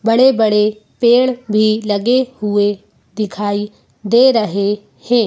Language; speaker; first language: Hindi; native; Hindi